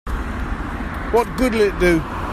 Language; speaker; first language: English; native; English